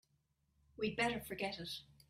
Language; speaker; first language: English; native; English